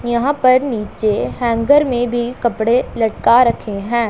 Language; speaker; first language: Hindi; non-native, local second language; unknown